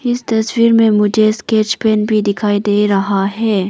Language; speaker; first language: Hindi; non-native, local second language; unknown